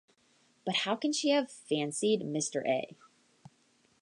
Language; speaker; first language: English; native; English